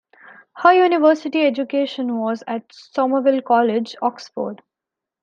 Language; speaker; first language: English; non-native, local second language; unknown